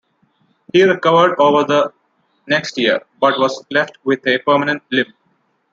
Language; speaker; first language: English; non-native, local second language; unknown